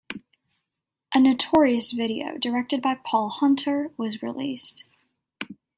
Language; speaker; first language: English; native; English